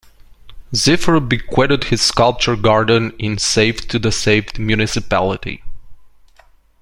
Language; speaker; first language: English; non-native, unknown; Romanian